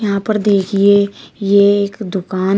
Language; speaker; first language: Hindi; native; Hindi